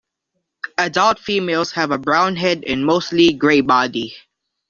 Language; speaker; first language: English; non-native, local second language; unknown